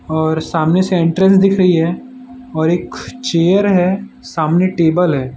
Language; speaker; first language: Hindi; non-native, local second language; Gujarati